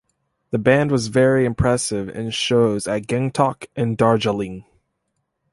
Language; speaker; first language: English; native; English